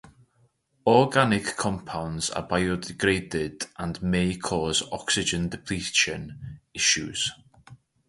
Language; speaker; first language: English; native; English